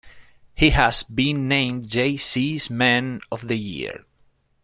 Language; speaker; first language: English; non-native, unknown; Spanish